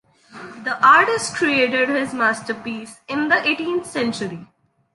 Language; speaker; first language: English; non-native, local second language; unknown